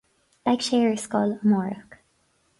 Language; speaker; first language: Irish; non-native, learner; English